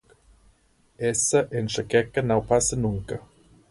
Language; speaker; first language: Portuguese; non-native, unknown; English